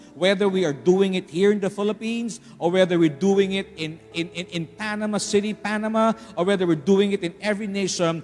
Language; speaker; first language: English; non-native, local second language; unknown